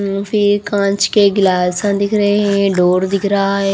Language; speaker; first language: Hindi; native; Hindi